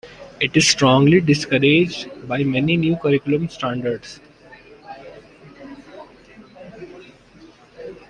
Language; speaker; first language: English; non-native, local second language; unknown